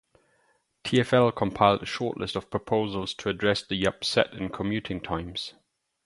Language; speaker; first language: English; non-native, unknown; German